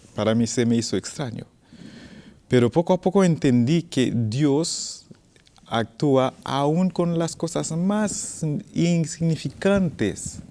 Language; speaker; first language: Spanish; non-native, fluent; Haitian Creole